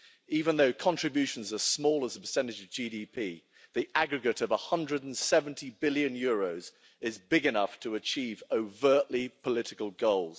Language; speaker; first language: English; native; English